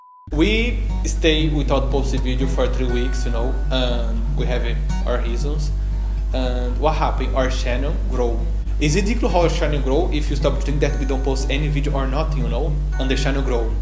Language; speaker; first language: English; non-native, learner; Portuguese